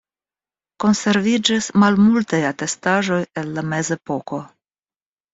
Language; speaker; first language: Esperanto; non-native, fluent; Russian